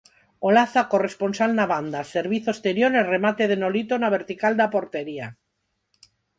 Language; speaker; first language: Galician; non-native, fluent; Spanish